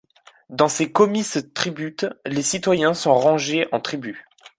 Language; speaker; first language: French; native; French